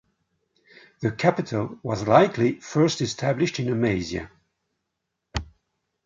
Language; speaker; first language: English; non-native, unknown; French